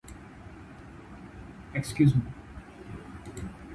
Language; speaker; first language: English; non-native, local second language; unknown